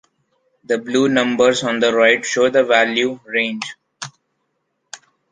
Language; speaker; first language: English; non-native, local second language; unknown